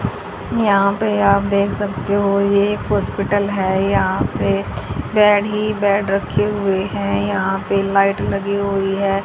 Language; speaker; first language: Hindi; native; Hindi